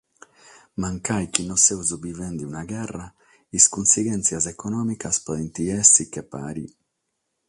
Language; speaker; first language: Sardinian; non-native, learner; Catalan